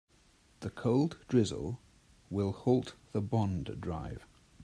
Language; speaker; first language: English; native; English